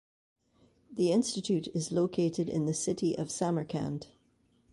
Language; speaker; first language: English; native; English